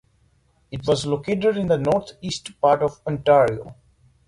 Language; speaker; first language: English; native; English